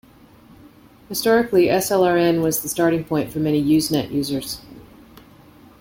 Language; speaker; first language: English; native; English